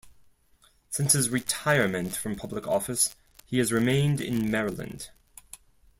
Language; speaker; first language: English; non-native, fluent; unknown